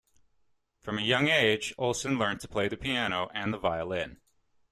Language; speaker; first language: English; native; English